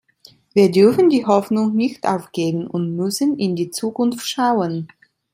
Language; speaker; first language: German; non-native, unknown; Italian